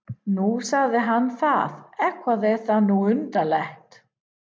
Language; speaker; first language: Icelandic; non-native, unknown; English